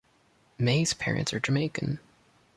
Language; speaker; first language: English; native; English